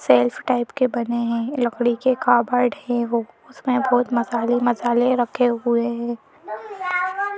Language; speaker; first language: Hindi; native; Hindi